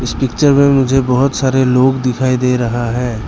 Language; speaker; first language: Hindi; early bilingual, other home language; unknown